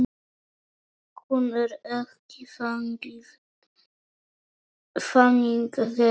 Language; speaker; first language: Icelandic; non-native, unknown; Polish